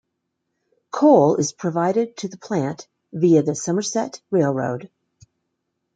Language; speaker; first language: English; native; English